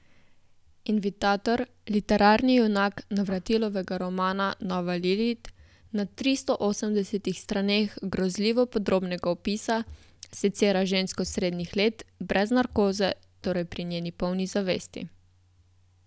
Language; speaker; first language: Slovenian; native; Slovenian